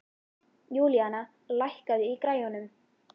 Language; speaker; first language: Icelandic; native; Icelandic